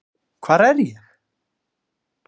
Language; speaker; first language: Icelandic; native; Icelandic